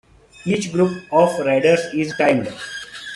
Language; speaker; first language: English; non-native, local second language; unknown